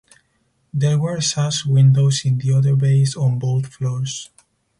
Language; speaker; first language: English; non-native, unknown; Spanish